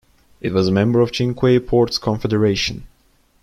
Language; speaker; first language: English; non-native, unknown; Turkish